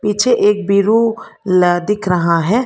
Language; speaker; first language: Hindi; non-native, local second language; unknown